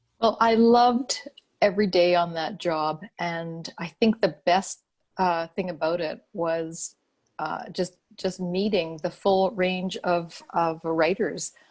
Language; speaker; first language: English; native; English